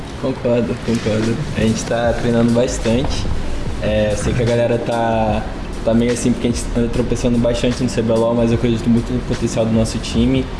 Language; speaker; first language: Portuguese; native; Portuguese